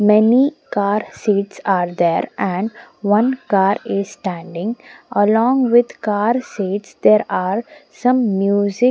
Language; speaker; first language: English; non-native, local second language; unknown